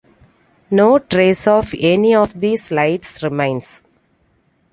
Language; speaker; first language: English; non-native, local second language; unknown